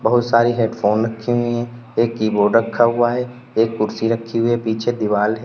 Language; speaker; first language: Hindi; native; Hindi